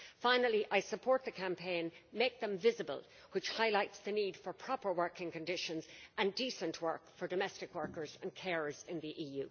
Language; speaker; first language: English; native; English